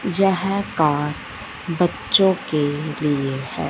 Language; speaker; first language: Hindi; non-native, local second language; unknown